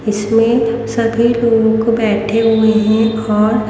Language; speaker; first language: Hindi; native; Hindi